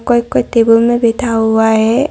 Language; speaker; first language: Hindi; non-native, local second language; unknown